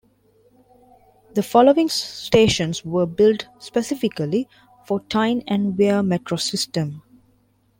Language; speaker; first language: English; non-native, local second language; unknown